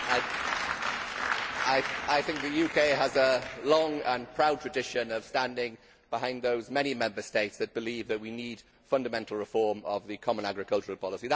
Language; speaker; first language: English; native; English